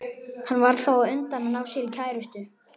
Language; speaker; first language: Icelandic; native; Icelandic